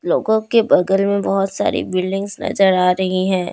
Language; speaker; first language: Hindi; non-native, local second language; Assamese